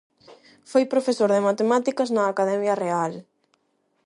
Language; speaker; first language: Galician; non-native, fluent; Spanish